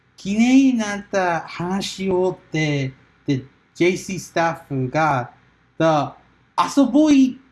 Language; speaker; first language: Japanese; non-native, learner; English